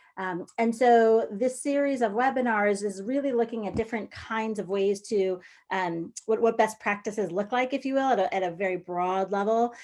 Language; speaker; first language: English; native; English